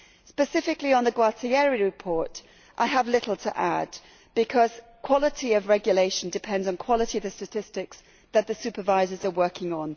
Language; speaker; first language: English; native; English